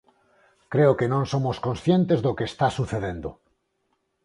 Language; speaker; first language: Galician; non-native, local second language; Spanish